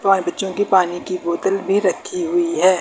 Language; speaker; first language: Hindi; native; Hindi